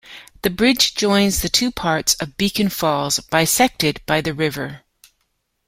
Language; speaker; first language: English; native; English